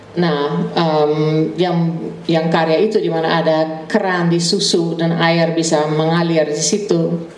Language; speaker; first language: Indonesian; non-native, fluent; Dutch